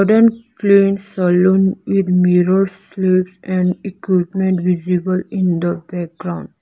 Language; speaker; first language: English; non-native, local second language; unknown